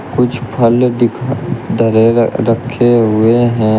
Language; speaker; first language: Hindi; native; Hindi